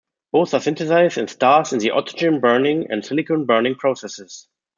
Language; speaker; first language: English; non-native, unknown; German